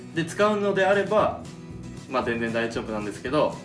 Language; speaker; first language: Japanese; native; Japanese